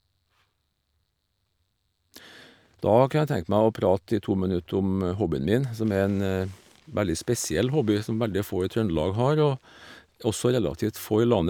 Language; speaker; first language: Norwegian; native; Norwegian